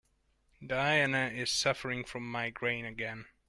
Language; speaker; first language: English; non-native, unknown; Hungarian